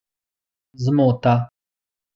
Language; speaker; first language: Slovenian; non-native, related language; Bosnian